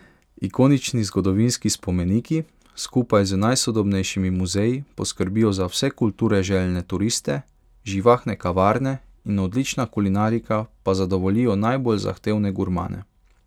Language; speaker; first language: Slovenian; non-native, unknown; Hungarian